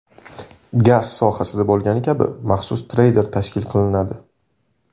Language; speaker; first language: Uzbek; native; Uzbek